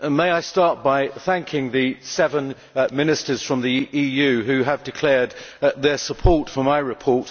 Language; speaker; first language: English; native; English